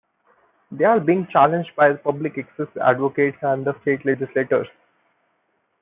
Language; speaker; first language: English; non-native, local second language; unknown